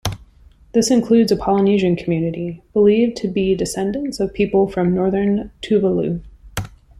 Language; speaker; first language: English; native; English